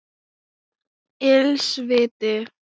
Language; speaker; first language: Icelandic; non-native, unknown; Thai